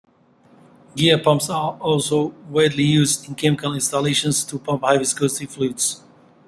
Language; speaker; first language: English; non-native, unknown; Central Kurdish